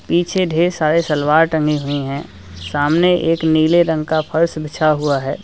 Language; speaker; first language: Hindi; native; Hindi